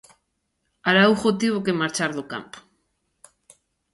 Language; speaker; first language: Galician; native; Galician